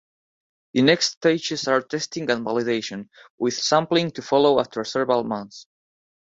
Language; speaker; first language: English; non-native, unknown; Spanish